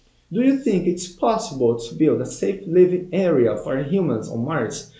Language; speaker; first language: English; non-native, fluent; Portuguese